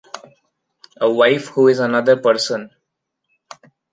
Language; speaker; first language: English; non-native, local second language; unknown